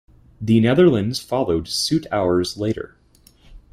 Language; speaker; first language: English; native; English